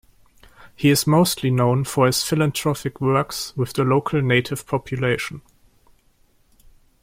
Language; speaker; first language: English; non-native, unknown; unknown